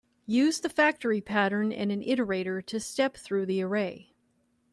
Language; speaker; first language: English; native; English